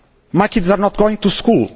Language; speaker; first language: English; non-native, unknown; Portuguese